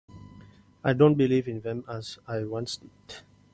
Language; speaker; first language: English; non-native, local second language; Morisyen